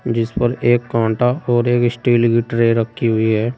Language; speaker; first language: Hindi; native; Hindi